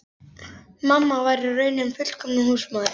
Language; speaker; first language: Icelandic; native; Icelandic